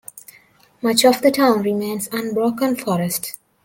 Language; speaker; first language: English; non-native, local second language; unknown